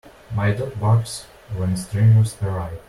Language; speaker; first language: English; non-native, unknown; Russian